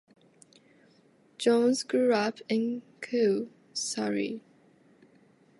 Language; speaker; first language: English; non-native, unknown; Japanese